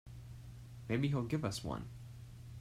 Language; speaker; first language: English; native; English